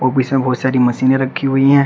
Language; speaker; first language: Hindi; native; Hindi